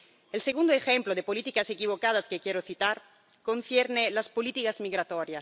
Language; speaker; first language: Spanish; non-native, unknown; Italian